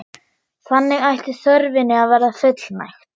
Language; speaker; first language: Icelandic; non-native, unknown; German